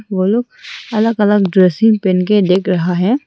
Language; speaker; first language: Hindi; non-native, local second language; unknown